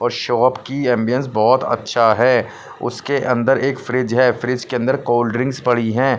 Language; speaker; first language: Hindi; non-native, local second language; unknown